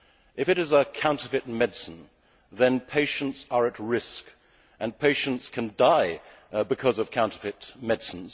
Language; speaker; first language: English; native; English